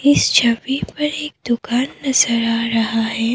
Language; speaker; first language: Hindi; non-native, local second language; Assamese